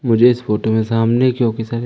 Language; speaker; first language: Hindi; native; Hindi